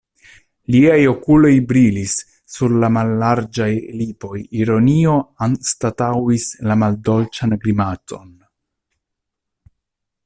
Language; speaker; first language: Esperanto; non-native, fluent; Italian